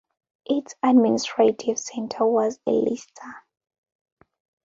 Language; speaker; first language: English; non-native, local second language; Ganda